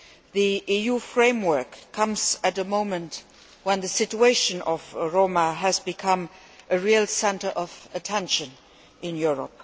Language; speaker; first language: English; non-native, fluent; Luxembourgish